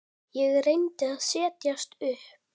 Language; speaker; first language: Icelandic; native; Icelandic